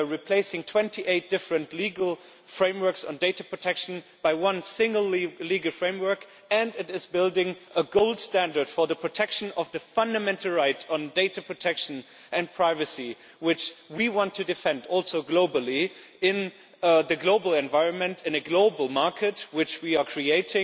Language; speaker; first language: English; non-native, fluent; German